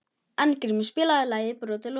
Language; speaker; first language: Icelandic; non-native, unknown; German